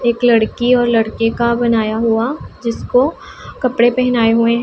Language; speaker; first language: Hindi; non-native, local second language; Punjabi